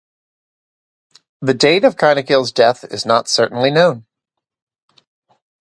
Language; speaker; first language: English; native; English